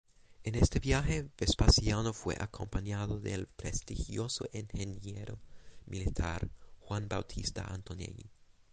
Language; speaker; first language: Spanish; non-native, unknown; English